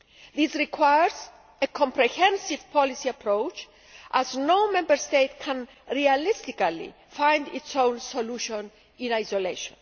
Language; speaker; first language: English; non-native, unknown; Greek